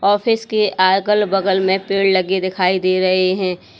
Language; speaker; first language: Hindi; native; Hindi